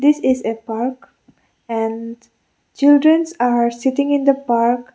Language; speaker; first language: English; non-native, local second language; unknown